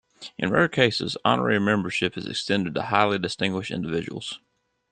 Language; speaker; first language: English; native; English